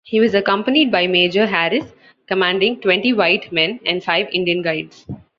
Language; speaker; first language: English; non-native, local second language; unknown